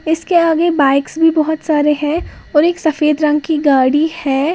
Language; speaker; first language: Hindi; native; Hindi